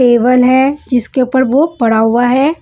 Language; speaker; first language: Hindi; non-native, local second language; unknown